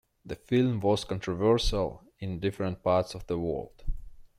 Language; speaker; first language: English; non-native, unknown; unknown